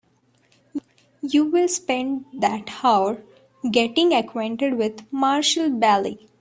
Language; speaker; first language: English; non-native, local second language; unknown